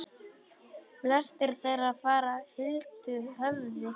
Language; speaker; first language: Icelandic; non-native, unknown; Polish